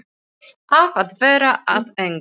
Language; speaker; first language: Icelandic; non-native, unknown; English